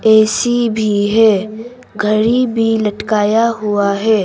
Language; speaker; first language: Hindi; non-native, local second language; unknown